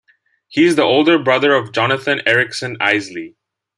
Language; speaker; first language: English; non-native, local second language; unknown